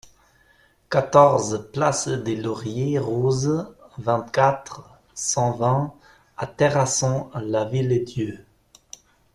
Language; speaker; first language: French; non-native, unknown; German